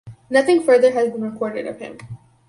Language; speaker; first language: English; native; English